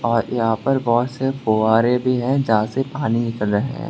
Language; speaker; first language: Hindi; non-native, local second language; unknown